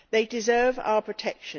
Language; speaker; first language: English; native; English